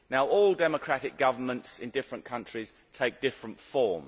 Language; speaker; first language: English; native; English